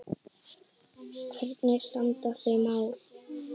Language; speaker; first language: Icelandic; native; Icelandic